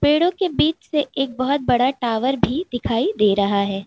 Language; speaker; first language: Hindi; native; Hindi